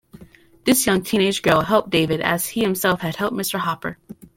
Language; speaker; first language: English; native; English